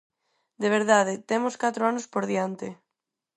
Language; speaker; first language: Galician; non-native, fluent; Spanish